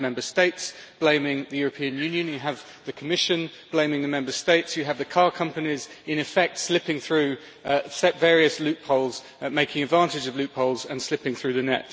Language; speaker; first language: English; native; English